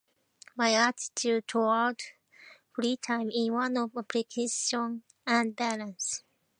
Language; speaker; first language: English; non-native, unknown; Japanese